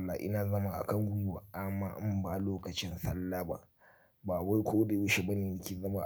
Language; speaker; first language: Hausa; native; Hausa